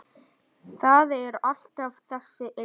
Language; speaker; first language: Icelandic; non-native, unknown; Vietnamese